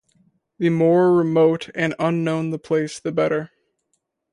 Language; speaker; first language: English; native; English